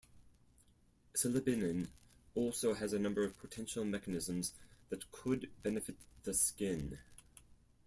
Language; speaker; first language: English; non-native, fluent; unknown